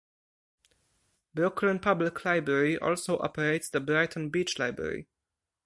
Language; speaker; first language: English; non-native, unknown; Polish